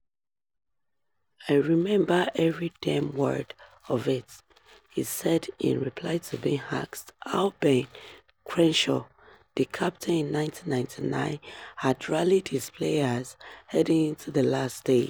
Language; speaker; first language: English; non-native, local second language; Yoruba